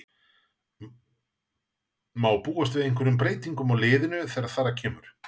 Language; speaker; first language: Icelandic; native; Icelandic